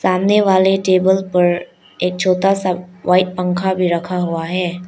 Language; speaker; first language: Hindi; non-native, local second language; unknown